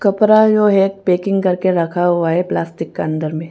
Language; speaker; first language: Hindi; non-native, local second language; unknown